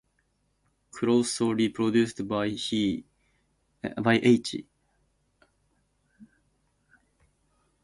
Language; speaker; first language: English; native; English